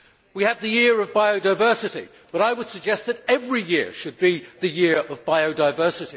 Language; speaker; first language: English; native; English